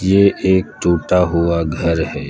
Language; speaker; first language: Hindi; native; Hindi